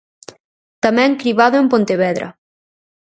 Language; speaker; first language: Galician; native; Galician